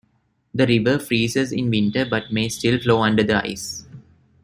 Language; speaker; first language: English; non-native, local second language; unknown